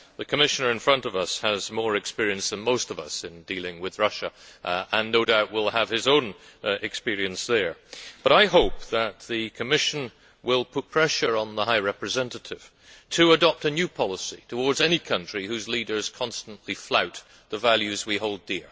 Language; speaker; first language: English; native; English